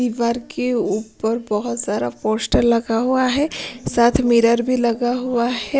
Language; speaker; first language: Hindi; non-native, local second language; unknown